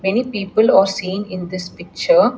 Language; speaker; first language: English; non-native, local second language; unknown